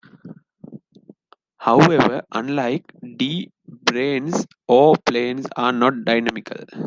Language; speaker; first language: English; non-native, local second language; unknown